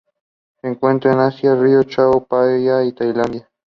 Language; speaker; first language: English; non-native, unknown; Spanish